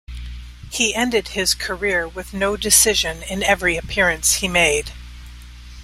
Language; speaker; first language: English; native; English